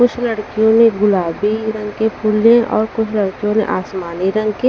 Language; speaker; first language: Hindi; native; Hindi